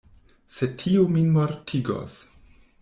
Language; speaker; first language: Esperanto; non-native, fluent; German